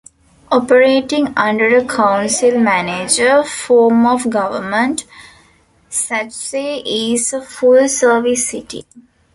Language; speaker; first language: English; non-native, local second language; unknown